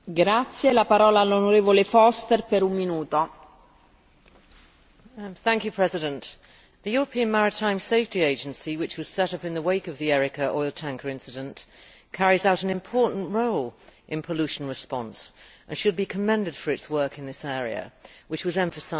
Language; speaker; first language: English; native; English